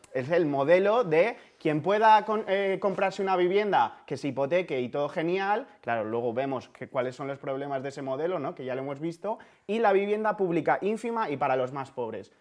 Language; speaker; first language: Spanish; native; Spanish